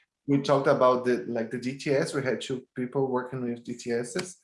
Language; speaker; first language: English; non-native, fluent; Portuguese